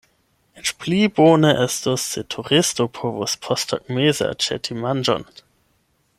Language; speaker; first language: Esperanto; non-native, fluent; German